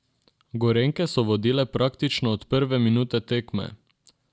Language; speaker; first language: Slovenian; non-native, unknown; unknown